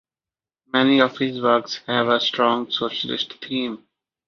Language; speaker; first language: English; non-native, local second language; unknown